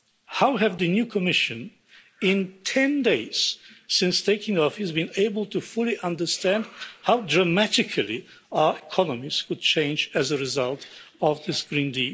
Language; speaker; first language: English; non-native, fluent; Polish